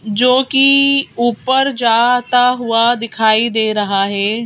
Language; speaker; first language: Hindi; native; Hindi